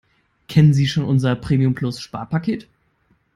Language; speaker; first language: English; non-native, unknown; German